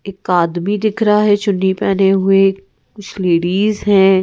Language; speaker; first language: Hindi; native; Hindi